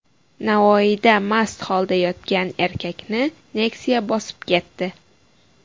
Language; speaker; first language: Uzbek; native; Uzbek